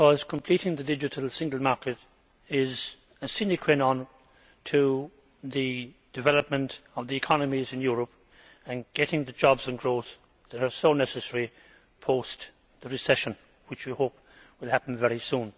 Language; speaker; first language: English; native; English